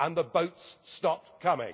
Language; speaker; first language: English; native; English